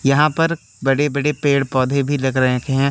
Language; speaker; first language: Hindi; native; Hindi